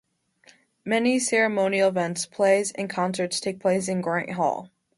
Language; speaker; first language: English; native; English